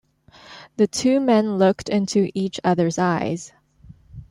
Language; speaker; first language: English; non-native, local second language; Cantonese